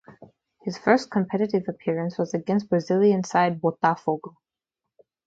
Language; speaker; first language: English; non-native, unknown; Russian